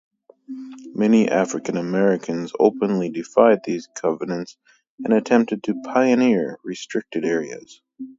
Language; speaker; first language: English; native; English